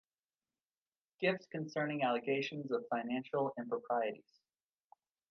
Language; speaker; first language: English; native; English